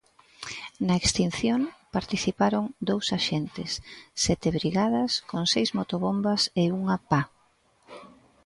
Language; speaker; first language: Galician; native; Galician